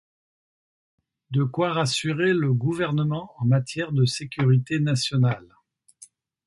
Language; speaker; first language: French; native; French